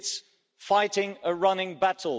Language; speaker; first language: English; non-native, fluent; Dutch